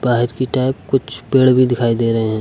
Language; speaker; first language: Hindi; native; Hindi